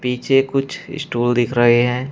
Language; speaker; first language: Hindi; native; Hindi